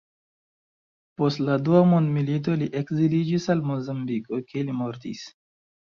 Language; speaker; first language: Esperanto; non-native, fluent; Chinese